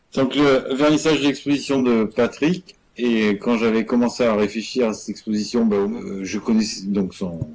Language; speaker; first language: French; native; French